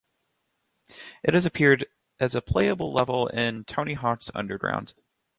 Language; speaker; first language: English; native; English